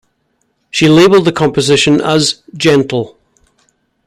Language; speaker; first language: English; native; English